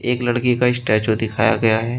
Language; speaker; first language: Hindi; native; Hindi